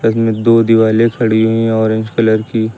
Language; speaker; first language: Hindi; native; Hindi